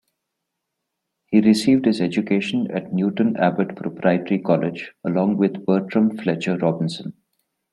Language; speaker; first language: English; non-native, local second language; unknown